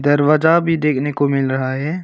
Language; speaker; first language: Hindi; non-native, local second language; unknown